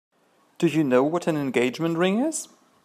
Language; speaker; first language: English; native; English